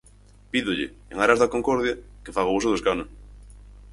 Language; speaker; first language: Galician; native; Galician